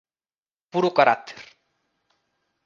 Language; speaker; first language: Galician; native; Galician